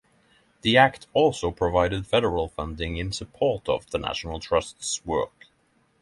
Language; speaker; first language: English; non-native, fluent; Norwegian